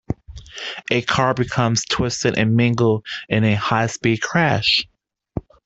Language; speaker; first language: English; native; English